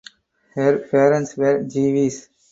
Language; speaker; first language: English; non-native, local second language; Tamil